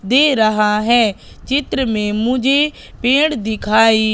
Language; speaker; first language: Hindi; native; Hindi